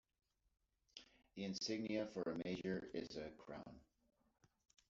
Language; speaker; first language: English; native; English